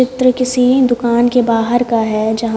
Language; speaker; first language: Hindi; native; Hindi